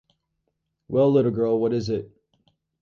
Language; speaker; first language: English; native; English